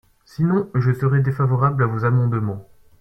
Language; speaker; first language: French; native; French